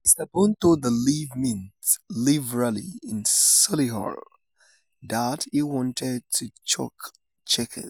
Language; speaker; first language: English; non-native, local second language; Yoruba